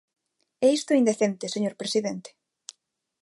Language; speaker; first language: Galician; non-native, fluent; Spanish